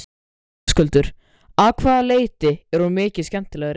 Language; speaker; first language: Icelandic; native; Icelandic